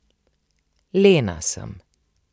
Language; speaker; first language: Slovenian; native; Slovenian